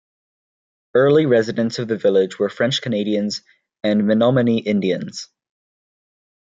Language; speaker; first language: English; native; English